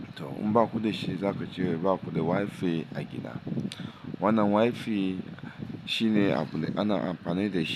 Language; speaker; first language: Hausa; non-native, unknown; Yoruba